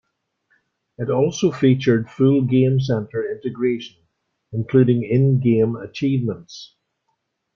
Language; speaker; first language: English; native; English